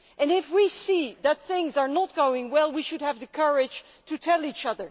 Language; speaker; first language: English; non-native, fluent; Dutch